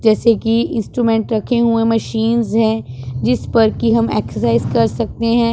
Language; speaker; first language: Hindi; non-native, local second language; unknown